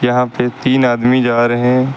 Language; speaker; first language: Hindi; native; Hindi